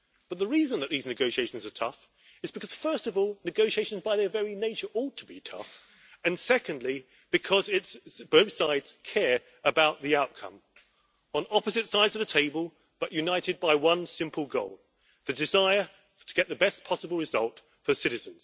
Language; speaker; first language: English; native; English